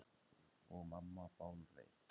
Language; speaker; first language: Icelandic; native; Icelandic